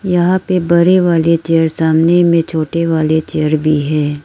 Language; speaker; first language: Hindi; non-native, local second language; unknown